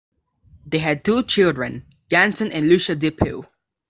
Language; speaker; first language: English; non-native, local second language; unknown